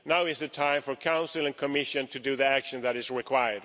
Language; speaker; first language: English; non-native, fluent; Swedish